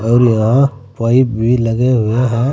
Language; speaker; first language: Hindi; native; Hindi